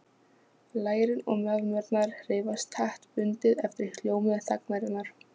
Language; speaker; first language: Icelandic; non-native, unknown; Polish